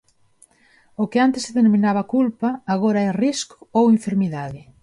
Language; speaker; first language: Galician; non-native, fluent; Spanish